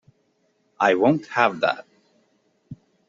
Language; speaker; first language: English; native; English